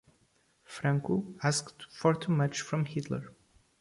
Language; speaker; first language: English; non-native, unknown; Portuguese